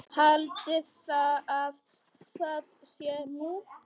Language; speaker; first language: Icelandic; non-native, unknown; Polish